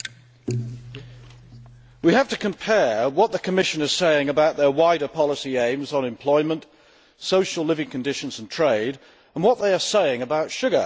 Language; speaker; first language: English; native; English